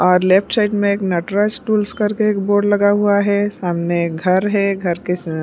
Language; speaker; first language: Hindi; non-native, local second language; Punjabi